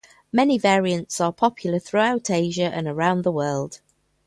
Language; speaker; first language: English; native; English